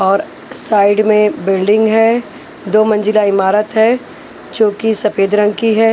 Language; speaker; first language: Hindi; non-native, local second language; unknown